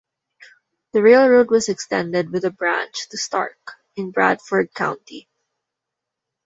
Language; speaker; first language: English; non-native, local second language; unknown